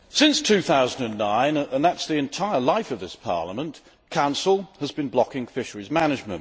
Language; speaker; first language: English; native; English